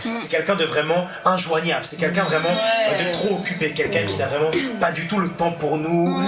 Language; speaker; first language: French; native; French